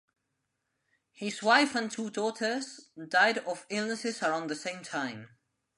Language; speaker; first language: English; non-native, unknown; Spanish